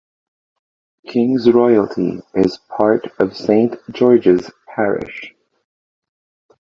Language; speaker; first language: English; non-native, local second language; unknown